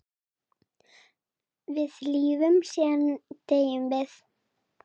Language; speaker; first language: Icelandic; non-native, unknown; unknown